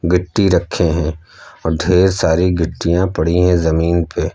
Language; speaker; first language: Hindi; native; Hindi